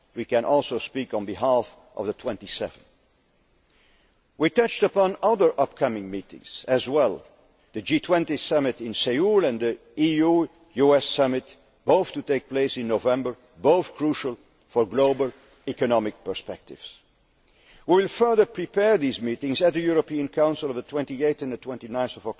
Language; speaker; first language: English; non-native, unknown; Dutch